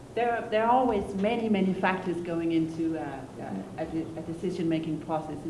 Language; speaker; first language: English; non-native, fluent; Danish